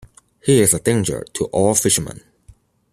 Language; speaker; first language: English; non-native, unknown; Chinese